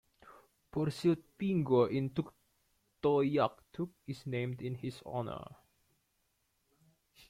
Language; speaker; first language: English; native; English